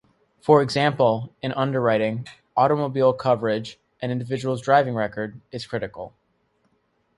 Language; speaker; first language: English; native; English